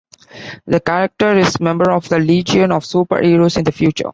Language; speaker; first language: English; non-native, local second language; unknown